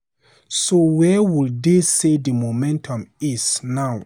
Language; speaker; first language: English; non-native, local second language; Hausa